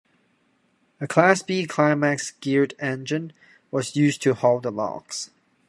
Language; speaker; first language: English; non-native, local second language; Cantonese